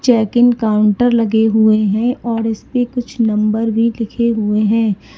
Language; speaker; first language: Hindi; native; Hindi